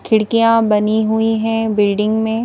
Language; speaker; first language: Hindi; native; Hindi